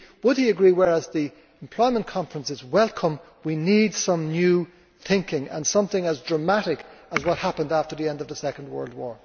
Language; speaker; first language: English; native; English